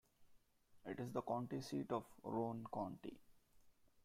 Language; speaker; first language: English; non-native, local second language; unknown